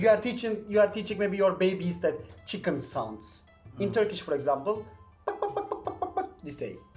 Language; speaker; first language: English; non-native, fluent; Turkish